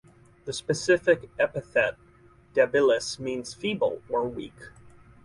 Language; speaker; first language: English; native; English